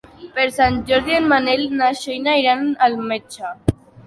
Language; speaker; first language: Catalan; non-native, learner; Spanish